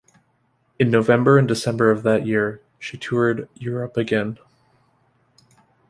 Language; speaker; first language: English; native; English